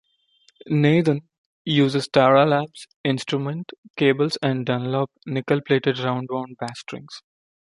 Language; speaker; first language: English; non-native, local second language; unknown